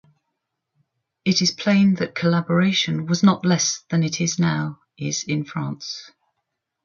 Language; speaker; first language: English; native; English